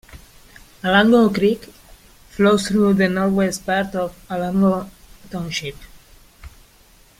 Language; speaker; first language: English; non-native, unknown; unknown